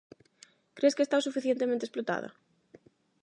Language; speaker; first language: Galician; non-native, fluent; Spanish